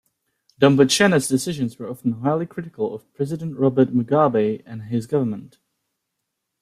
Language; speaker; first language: English; native; English